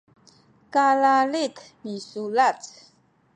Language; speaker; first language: Sakizaya; non-native, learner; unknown